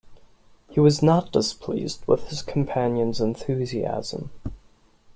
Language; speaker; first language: English; non-native, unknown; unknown